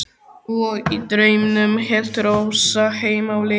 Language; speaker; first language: Icelandic; native; Icelandic